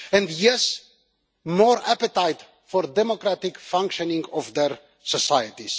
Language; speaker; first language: English; non-native, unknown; Romanian